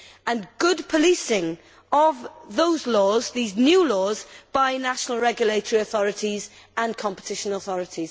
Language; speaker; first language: English; native; English